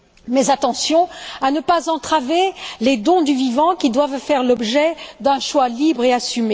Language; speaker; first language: French; native; French